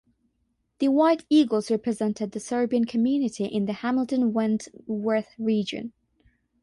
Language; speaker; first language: English; non-native, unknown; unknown